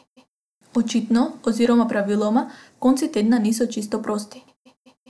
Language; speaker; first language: Slovenian; non-native, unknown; Macedonian